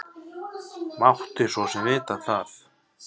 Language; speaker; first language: Icelandic; native; Icelandic